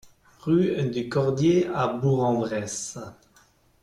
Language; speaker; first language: French; non-native, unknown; German